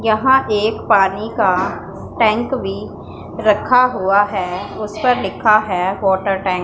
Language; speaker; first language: Hindi; non-native, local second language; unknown